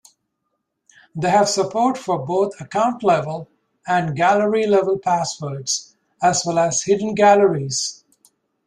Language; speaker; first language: English; native; English